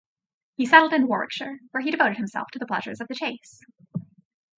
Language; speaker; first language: English; native; English